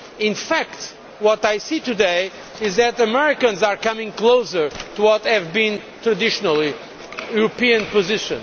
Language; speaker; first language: English; non-native, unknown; Portuguese